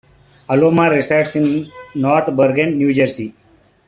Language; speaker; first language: English; non-native, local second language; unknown